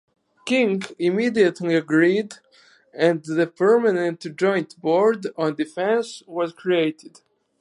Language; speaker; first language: English; native; English